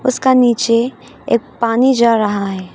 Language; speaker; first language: Hindi; early bilingual, other home language; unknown